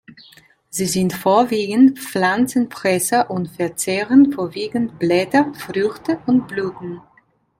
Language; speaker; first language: German; non-native, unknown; Italian